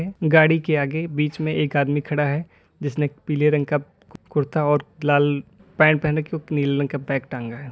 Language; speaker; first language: Hindi; native; Hindi